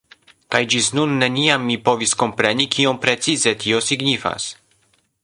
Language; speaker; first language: Esperanto; non-native, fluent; Polish